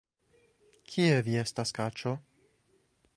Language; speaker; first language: Esperanto; non-native, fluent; English